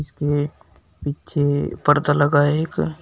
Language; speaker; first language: Hindi; native; Hindi